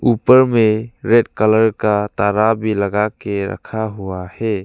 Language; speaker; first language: Hindi; non-native, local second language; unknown